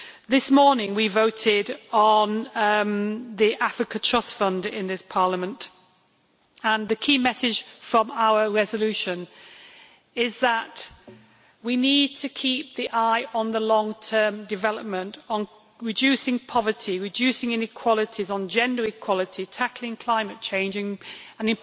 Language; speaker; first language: English; native; English